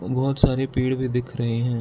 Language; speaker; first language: Hindi; non-native, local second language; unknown